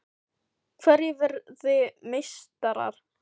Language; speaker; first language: Icelandic; non-native, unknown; Filipino